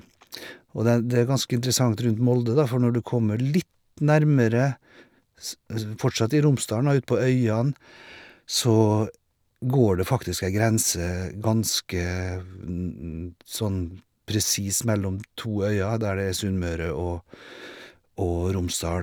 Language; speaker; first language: Norwegian; native; Norwegian